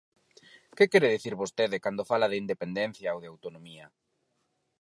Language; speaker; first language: Galician; non-native, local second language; Spanish